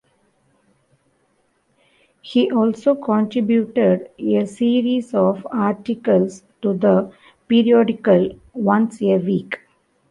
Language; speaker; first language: English; non-native, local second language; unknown